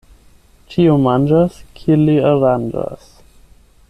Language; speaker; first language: Esperanto; non-native, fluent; German